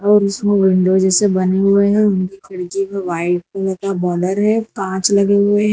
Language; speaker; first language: Hindi; non-native, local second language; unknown